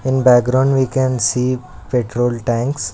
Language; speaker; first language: English; non-native, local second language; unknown